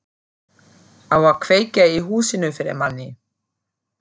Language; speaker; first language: Icelandic; non-native, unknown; German